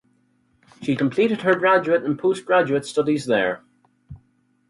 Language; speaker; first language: English; native; English